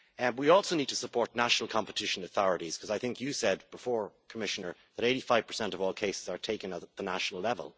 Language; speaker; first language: English; native; English